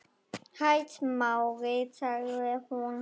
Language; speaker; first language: Icelandic; non-native, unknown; German